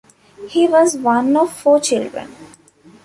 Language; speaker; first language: English; non-native, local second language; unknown